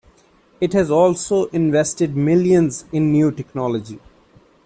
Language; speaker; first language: English; non-native, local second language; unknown